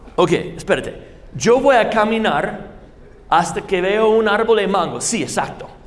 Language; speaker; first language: Spanish; non-native, fluent; English